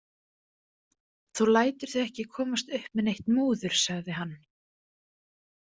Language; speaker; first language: Icelandic; native; Icelandic